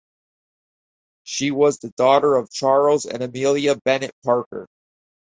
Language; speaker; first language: English; native; English